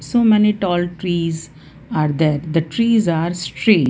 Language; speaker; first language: English; non-native, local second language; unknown